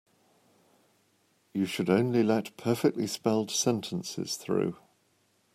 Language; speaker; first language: English; native; English